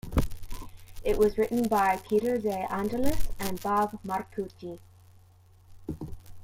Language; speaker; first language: English; native; English